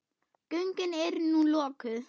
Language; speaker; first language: Icelandic; non-native, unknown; German